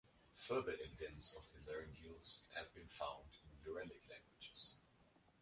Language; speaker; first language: English; non-native, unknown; German